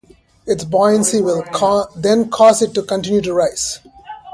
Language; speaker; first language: English; non-native, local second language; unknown